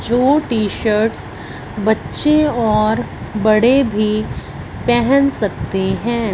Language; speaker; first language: Hindi; non-native, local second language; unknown